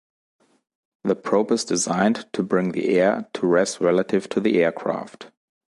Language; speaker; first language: English; non-native, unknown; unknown